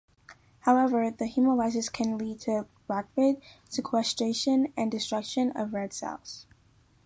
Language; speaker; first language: English; native; English